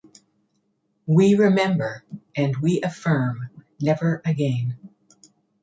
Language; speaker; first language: English; native; English